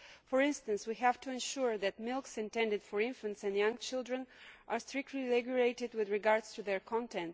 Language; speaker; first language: English; non-native, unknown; Bulgarian